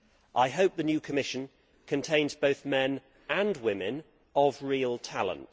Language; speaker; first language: English; native; English